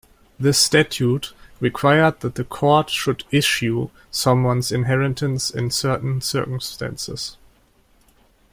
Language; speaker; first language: English; non-native, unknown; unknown